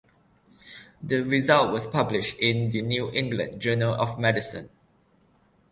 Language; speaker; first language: English; non-native, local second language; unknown